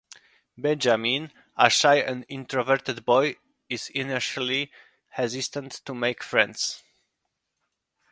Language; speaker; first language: English; non-native, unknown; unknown